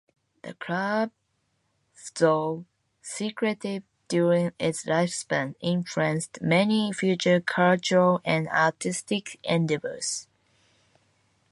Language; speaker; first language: English; non-native, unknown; Japanese